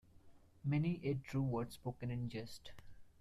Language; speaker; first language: English; non-native, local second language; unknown